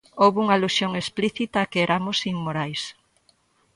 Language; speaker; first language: Galician; native; Galician